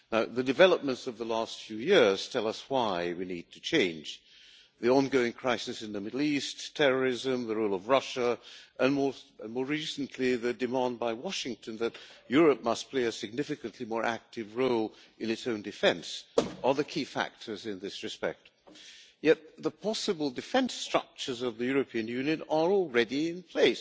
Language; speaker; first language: English; non-native, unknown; Hungarian